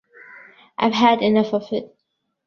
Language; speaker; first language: English; non-native, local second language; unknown